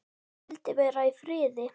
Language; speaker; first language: Icelandic; native; Icelandic